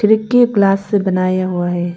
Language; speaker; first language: Hindi; non-native, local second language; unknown